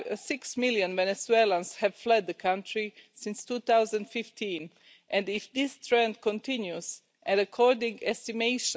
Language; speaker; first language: English; non-native, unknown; Croatian